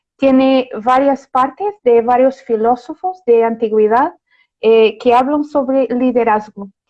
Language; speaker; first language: Spanish; non-native, related language; Portuguese